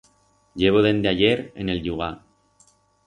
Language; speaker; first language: Aragonese; non-native, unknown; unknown